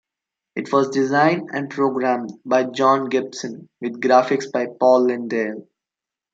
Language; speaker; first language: English; non-native, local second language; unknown